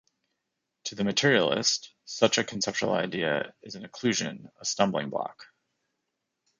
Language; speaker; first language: English; native; English